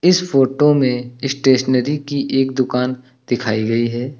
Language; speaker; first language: Hindi; native; Hindi